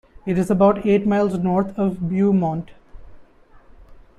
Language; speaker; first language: English; non-native, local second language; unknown